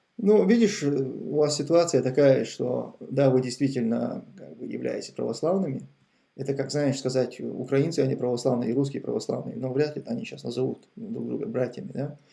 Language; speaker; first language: Russian; non-native, local second language; Chechen